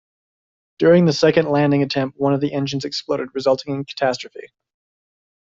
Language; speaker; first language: English; native; English